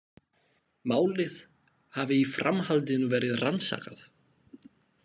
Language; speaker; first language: Icelandic; non-native, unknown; Slovak